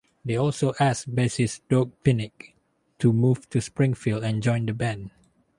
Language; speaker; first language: English; non-native, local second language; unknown